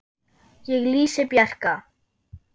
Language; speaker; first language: Icelandic; non-native, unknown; German